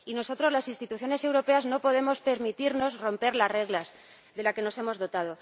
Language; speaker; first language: Spanish; native; Spanish